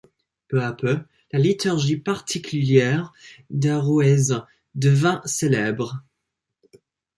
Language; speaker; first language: French; non-native, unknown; English